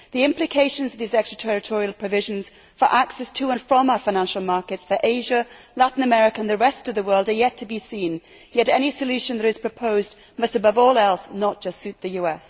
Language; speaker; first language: English; native; English